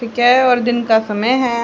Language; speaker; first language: Hindi; native; Hindi